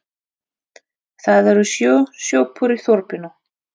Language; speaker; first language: Icelandic; non-native, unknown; Russian